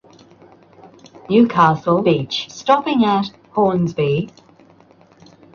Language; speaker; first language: English; native; English